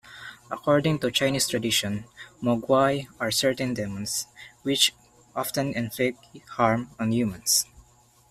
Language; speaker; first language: English; non-native, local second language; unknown